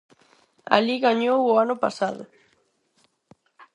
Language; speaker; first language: Galician; non-native, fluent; Spanish